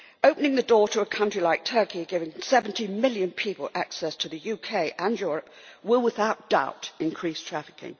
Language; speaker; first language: English; native; English